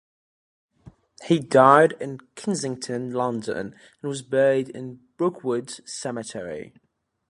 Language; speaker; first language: English; native; English